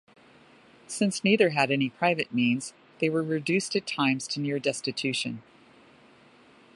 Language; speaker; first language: English; native; English